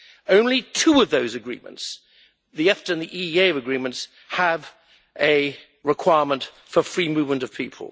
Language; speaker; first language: English; native; English